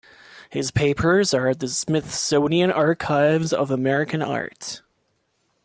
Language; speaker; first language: English; non-native, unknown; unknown